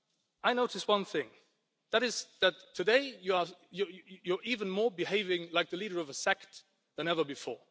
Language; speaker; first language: English; non-native, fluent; Luxembourgish